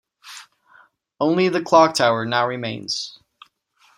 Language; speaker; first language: English; non-native, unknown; Czech